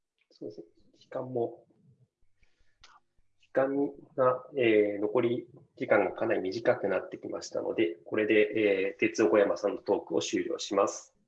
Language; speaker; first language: Japanese; native; Japanese